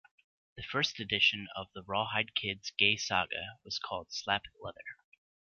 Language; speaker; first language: English; native; English